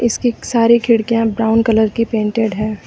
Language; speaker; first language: Hindi; native; Hindi